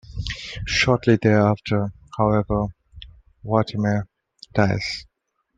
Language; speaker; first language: English; non-native, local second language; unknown